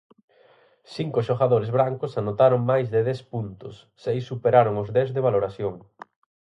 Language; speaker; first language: Galician; native; Galician